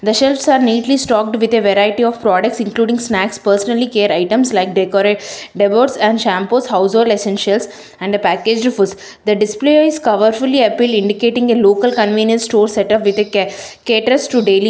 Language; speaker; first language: English; non-native, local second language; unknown